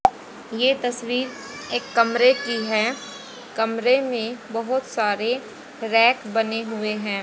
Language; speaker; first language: Hindi; native; Hindi